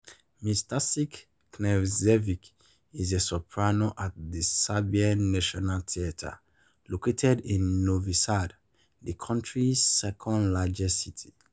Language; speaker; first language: English; non-native, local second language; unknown